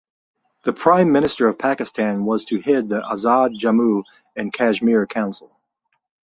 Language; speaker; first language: English; native; English